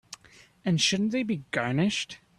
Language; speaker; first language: English; native; English